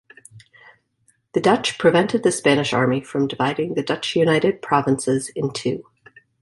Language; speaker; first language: English; native; English